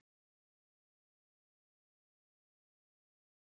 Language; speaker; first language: Icelandic; native; Icelandic